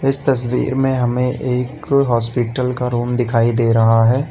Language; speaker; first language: Hindi; native; Hindi